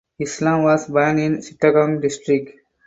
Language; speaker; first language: English; non-native, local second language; Tamil